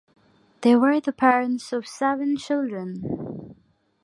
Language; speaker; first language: English; non-native, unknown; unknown